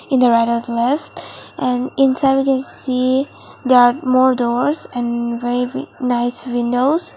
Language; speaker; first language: English; non-native, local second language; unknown